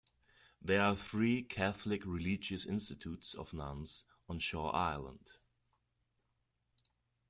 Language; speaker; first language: English; non-native, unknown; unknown